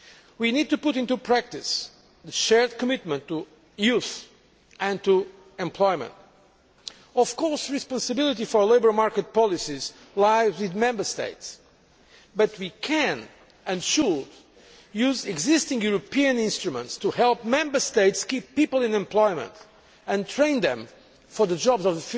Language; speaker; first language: English; non-native, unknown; Portuguese